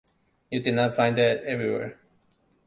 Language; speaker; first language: English; non-native, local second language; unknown